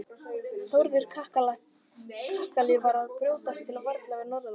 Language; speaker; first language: Icelandic; native; Icelandic